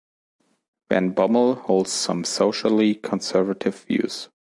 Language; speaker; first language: English; non-native, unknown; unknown